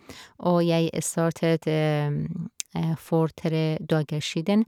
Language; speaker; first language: Norwegian; non-native, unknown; Persian